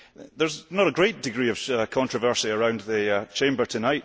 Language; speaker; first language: English; early bilingual, heritage; English